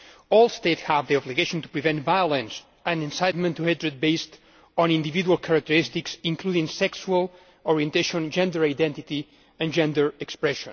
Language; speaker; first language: English; non-native, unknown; Spanish